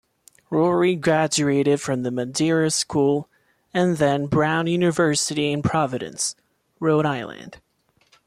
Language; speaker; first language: English; non-native, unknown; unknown